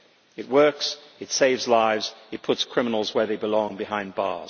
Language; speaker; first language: English; native; English